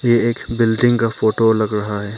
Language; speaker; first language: Hindi; early bilingual, other home language; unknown